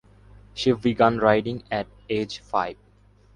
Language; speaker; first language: English; non-native, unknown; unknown